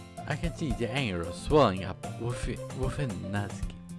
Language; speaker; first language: English; non-native, fluent; German